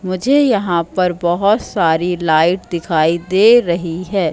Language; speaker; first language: Hindi; native; Hindi